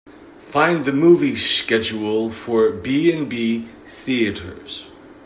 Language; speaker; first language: English; native; English